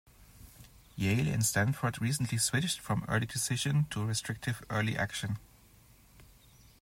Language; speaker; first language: English; non-native, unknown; German